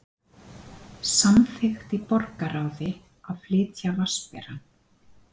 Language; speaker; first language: Icelandic; native; Icelandic